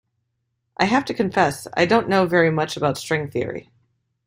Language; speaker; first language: English; native; English